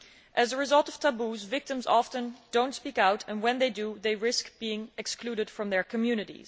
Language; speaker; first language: English; non-native, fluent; Dutch